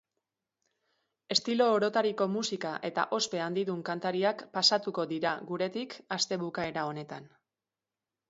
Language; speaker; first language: Basque; native; Basque